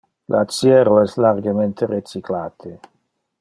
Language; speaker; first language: Interlingua; non-native, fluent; Dutch